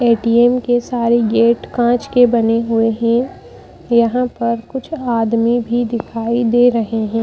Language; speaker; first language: Hindi; native; Hindi